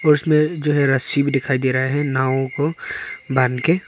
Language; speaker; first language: Hindi; non-native, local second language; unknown